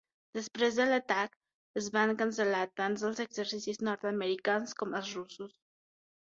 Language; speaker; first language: Catalan; non-native, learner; Spanish